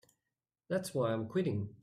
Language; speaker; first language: English; native; English